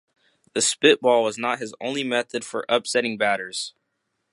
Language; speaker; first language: English; native; English